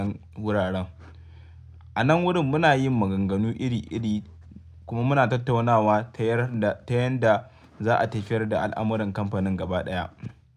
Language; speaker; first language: Hausa; native; Hausa